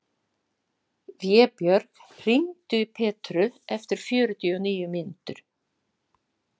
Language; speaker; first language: Icelandic; non-native, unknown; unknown